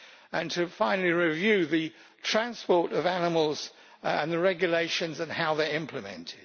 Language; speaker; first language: English; native; English